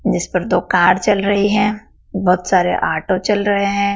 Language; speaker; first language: Hindi; native; Hindi